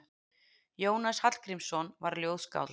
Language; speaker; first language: Icelandic; native; Icelandic